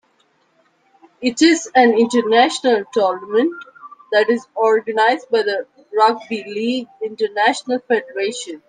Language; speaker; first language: English; non-native, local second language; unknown